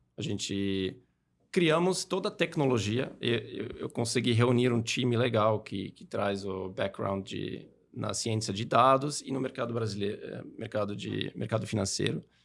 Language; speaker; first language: Portuguese; non-native, fluent; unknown